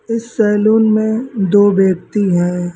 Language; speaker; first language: Hindi; native; Hindi